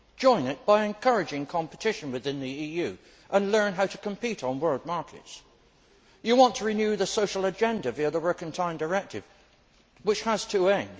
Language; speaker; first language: English; native; English